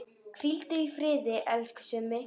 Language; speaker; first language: Icelandic; native; Icelandic